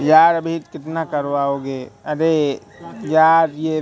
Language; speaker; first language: Hindi; native; Hindi